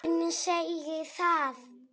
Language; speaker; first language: Icelandic; non-native, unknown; Polish